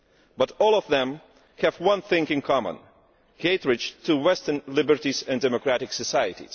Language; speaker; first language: English; non-native, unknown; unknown